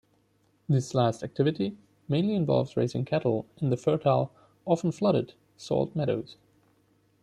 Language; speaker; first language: English; non-native, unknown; German